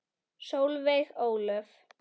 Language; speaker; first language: Icelandic; native; Icelandic